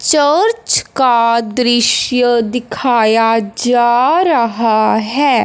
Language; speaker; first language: Hindi; non-native, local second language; Punjabi